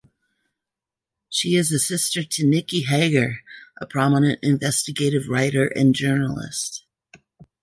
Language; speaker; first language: English; native; English